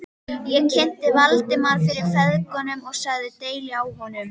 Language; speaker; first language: Icelandic; native; Icelandic